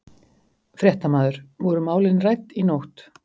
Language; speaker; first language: Icelandic; native; Icelandic